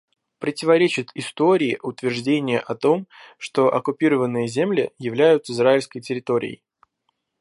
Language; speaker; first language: Russian; native; Russian